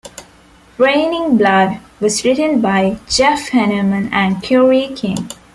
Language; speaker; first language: English; non-native, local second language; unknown